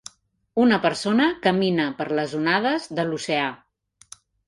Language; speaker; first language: Catalan; native; Catalan